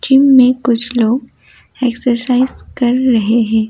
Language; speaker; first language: Hindi; non-native, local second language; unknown